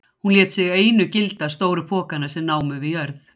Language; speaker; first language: Icelandic; native; Icelandic